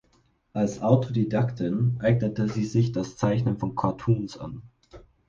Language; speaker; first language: German; native; German